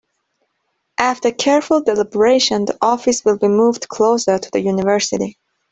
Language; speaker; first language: English; non-native, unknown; Persian